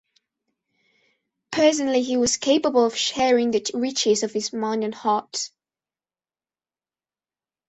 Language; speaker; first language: English; non-native, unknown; Spanish